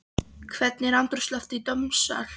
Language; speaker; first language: Icelandic; non-native, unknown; Polish